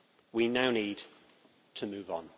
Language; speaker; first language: English; native; English